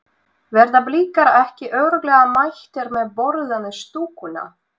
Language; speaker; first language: Icelandic; non-native, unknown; Russian